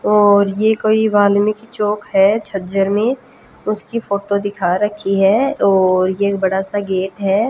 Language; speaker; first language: Hindi; native; Hindi